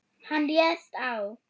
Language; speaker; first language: Icelandic; non-native, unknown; German